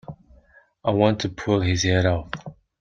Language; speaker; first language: English; non-native, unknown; Mongolian